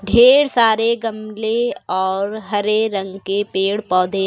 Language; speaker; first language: Hindi; native; Hindi